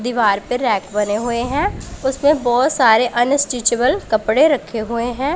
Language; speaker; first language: Hindi; non-native, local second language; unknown